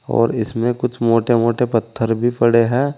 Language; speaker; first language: Hindi; native; Hindi